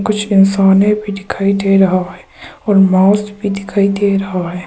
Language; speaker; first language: Hindi; early bilingual, other home language; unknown